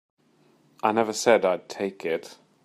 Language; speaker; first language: English; native; English